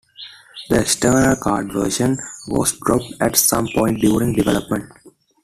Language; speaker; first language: English; non-native, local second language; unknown